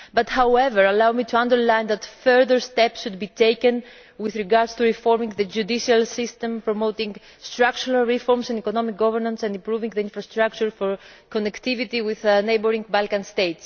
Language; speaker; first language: English; non-native, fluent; Greek